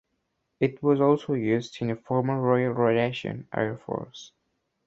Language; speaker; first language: English; non-native, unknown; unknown